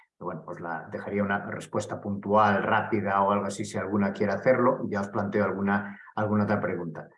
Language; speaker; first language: Spanish; native; Spanish